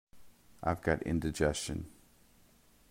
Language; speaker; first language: English; native; English